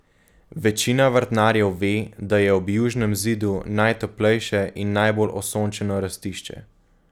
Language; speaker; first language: Slovenian; native; Slovenian